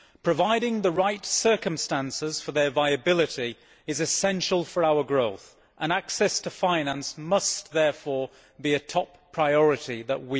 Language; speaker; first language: English; native; English